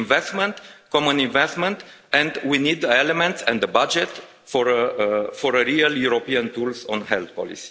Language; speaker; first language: English; non-native, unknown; Romanian